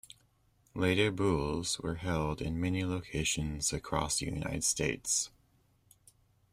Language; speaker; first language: English; native; English